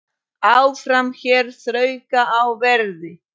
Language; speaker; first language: Icelandic; non-native, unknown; Polish